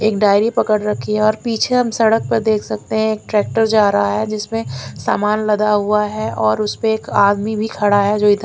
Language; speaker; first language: Hindi; non-native, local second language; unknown